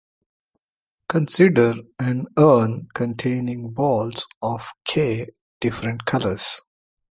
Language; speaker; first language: English; non-native, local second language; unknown